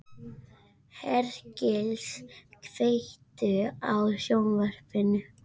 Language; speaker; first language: Icelandic; non-native, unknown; Spanish